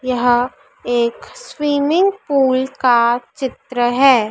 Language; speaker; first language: Hindi; native; Hindi